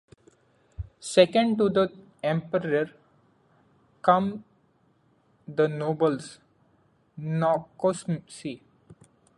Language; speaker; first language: English; non-native, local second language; Marathi